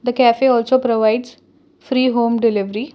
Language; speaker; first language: English; non-native, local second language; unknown